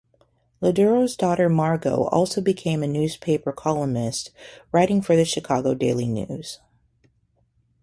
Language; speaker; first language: English; native; English